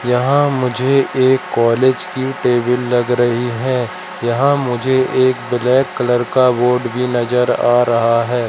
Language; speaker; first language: Hindi; native; Hindi